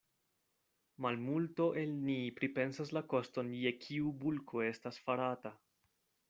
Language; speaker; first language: Esperanto; non-native, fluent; Spanish